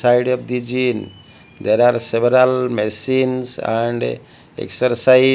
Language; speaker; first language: English; non-native, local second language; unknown